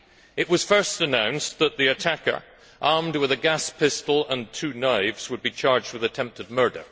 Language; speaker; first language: English; native; English